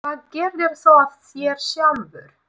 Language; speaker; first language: Icelandic; non-native, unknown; Russian